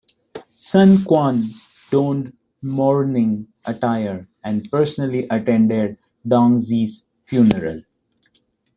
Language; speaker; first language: English; non-native, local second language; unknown